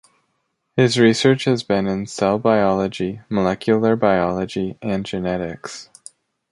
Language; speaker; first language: English; native; English